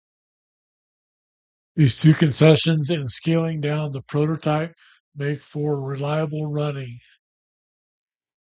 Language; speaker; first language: English; native; English